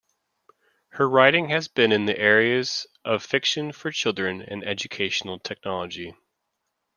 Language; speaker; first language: English; native; English